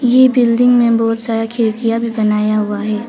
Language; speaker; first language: Hindi; non-native, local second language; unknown